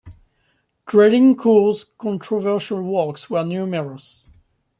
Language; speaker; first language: English; non-native, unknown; French